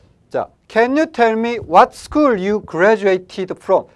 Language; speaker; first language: English; non-native, fluent; Korean